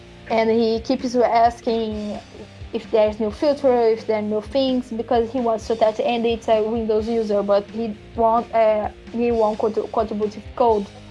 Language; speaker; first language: English; non-native, fluent; Portuguese